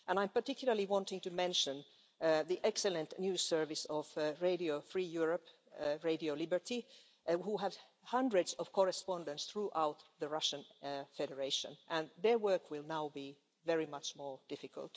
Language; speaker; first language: English; non-native, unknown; Finnish